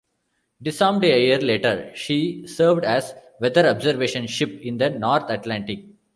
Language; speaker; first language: English; non-native, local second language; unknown